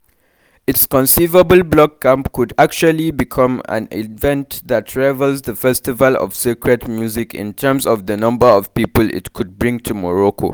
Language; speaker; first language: English; non-native, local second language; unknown